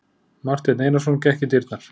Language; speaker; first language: Icelandic; native; Icelandic